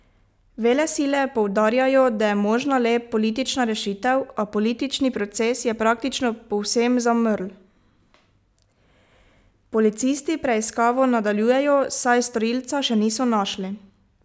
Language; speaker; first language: Slovenian; native; Slovenian